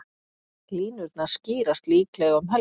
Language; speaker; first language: Icelandic; native; Icelandic